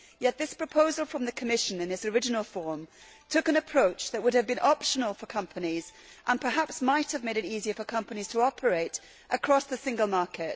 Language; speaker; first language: English; native; English